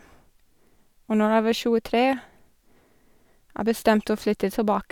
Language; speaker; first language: Norwegian; non-native, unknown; English